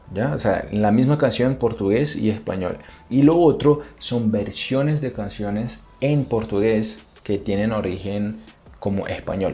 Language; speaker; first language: Spanish; non-native, fluent; Portuguese